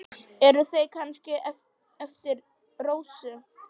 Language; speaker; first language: Icelandic; non-native, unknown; Polish